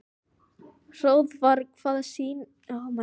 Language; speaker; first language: Icelandic; non-native, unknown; Filipino